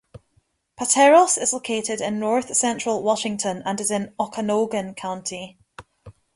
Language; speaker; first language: English; native; English